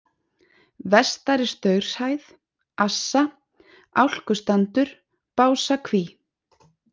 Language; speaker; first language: Icelandic; native; Icelandic